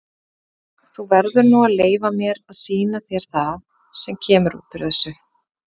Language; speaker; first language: Icelandic; native; Icelandic